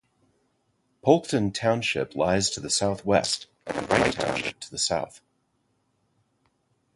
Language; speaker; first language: English; native; English